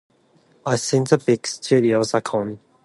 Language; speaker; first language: English; non-native, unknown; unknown